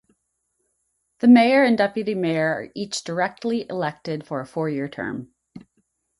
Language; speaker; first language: English; native; English